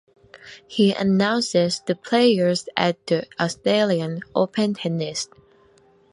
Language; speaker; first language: English; non-native, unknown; Thai